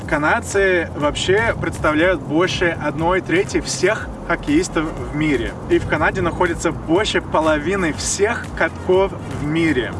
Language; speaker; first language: Russian; non-native, fluent; English